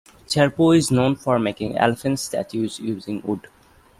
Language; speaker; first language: English; non-native, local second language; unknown